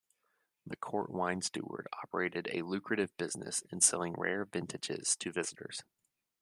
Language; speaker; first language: English; native; English